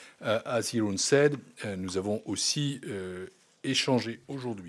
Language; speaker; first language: French; native; French